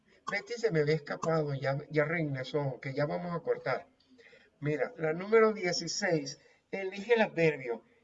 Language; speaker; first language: Spanish; native; Spanish